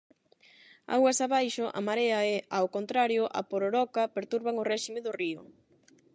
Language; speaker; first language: Galician; non-native, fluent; Spanish